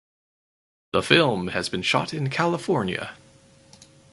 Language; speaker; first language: English; native; English